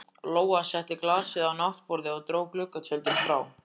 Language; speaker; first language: Icelandic; native; Icelandic